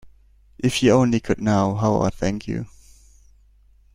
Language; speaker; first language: English; non-native, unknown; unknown